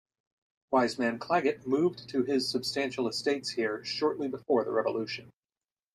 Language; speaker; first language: English; native; English